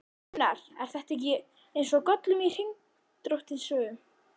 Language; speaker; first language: Icelandic; native; Icelandic